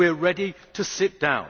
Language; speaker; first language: English; native; English